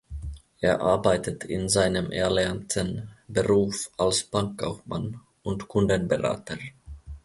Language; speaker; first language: German; non-native, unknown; Finnish